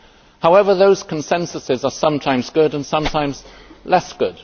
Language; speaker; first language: English; native; English